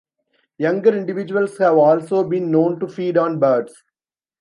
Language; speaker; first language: English; non-native, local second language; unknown